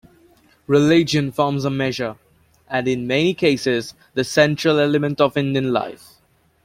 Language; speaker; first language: English; native; English